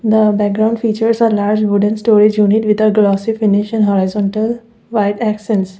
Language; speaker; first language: English; non-native, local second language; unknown